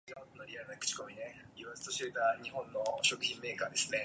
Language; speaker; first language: English; non-native, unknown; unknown